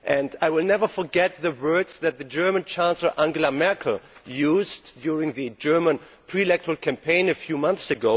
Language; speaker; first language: English; non-native, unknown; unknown